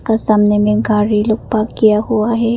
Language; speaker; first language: Hindi; non-native, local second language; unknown